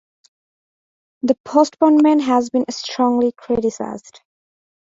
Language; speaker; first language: English; non-native, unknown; Bangla